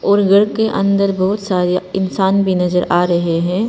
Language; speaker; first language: Hindi; non-native, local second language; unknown